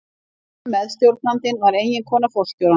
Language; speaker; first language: Icelandic; native; Icelandic